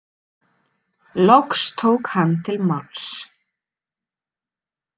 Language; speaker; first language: Icelandic; native; Icelandic